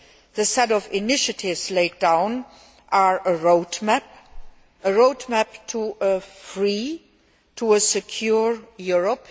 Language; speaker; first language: English; non-native, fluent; Luxembourgish